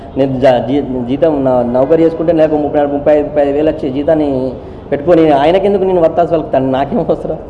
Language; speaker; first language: Telugu; native; Telugu